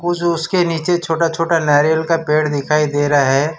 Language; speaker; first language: Hindi; non-native, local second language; Gujarati